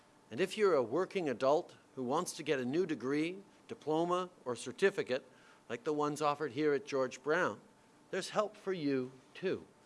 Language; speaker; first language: English; native; English